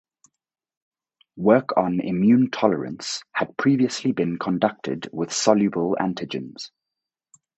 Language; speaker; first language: English; native; English